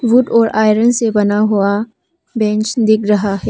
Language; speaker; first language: Hindi; non-native, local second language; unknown